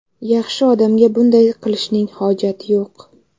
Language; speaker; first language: Uzbek; native; Uzbek